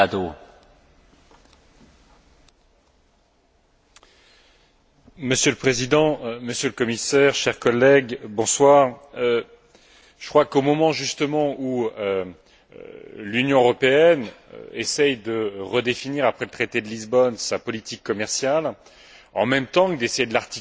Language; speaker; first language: French; native; French